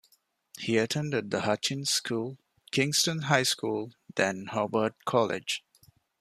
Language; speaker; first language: English; non-native, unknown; Divehi